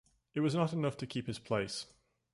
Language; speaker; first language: English; native; English